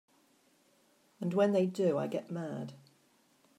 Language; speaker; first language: English; native; English